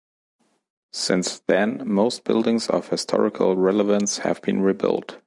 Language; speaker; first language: English; non-native, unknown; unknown